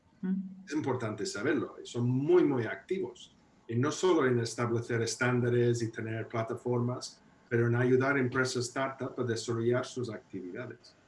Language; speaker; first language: Spanish; non-native, fluent; English